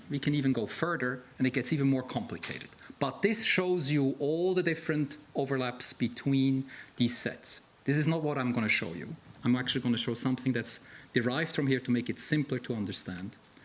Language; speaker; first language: English; non-native, fluent; German